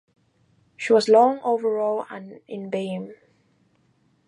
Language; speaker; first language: English; native; English